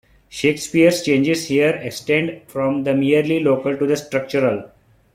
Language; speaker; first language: English; non-native, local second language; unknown